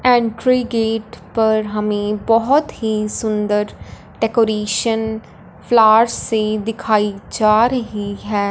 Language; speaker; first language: Hindi; non-native, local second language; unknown